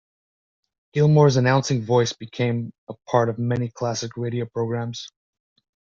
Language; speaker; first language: English; native; English